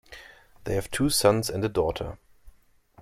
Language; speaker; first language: English; non-native, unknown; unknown